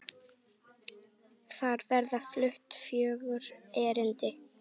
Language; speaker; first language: Icelandic; native; Icelandic